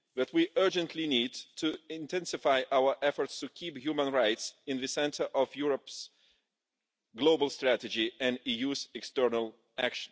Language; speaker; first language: English; non-native, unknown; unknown